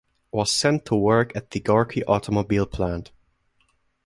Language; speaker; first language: English; non-native, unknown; German